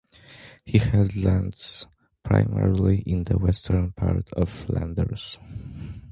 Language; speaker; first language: English; non-native, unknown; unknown